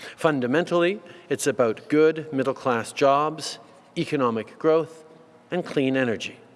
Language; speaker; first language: English; early bilingual, other home language; French